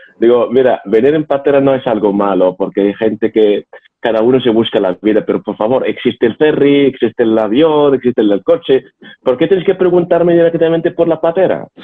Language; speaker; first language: Spanish; non-native, fluent; Arabic